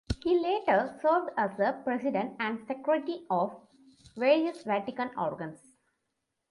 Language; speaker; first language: English; non-native, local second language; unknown